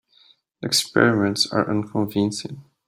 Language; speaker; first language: English; native; English